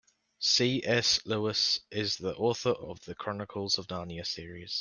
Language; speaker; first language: English; native; English